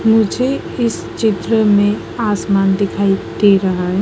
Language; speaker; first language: Hindi; native; Hindi